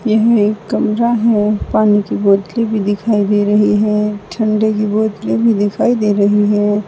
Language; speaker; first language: Hindi; native; Hindi